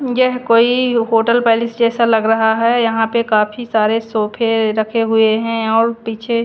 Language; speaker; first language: Hindi; native; Hindi